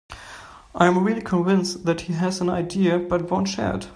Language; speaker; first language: English; non-native, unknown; German